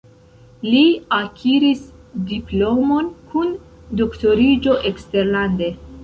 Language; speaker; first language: Esperanto; non-native, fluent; Central Kurdish